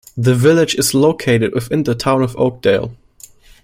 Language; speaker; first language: English; non-native, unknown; German